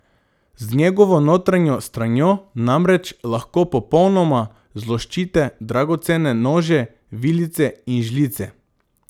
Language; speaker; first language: Slovenian; non-native, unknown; Macedonian